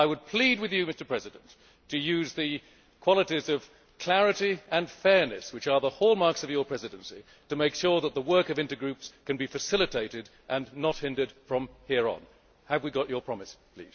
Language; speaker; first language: English; native; English